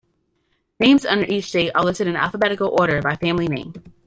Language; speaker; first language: English; native; English